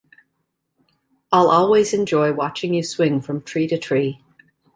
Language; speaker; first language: English; native; English